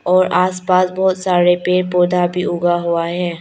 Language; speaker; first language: Hindi; non-native, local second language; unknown